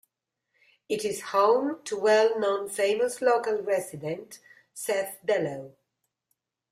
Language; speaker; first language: English; non-native, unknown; Spanish